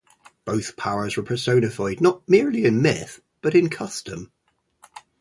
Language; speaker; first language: English; native; English